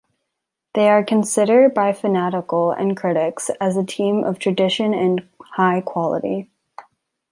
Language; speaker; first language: English; native; English